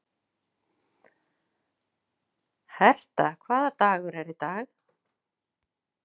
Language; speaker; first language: Icelandic; non-native, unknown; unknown